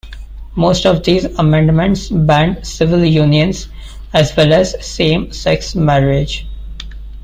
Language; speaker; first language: English; non-native, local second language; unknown